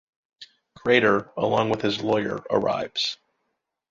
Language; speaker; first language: English; native; English